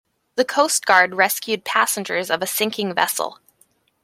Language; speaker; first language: English; native; English